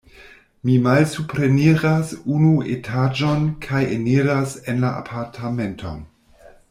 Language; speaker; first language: Esperanto; non-native, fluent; German